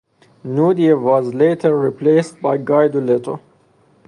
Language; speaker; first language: English; non-native, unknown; Persian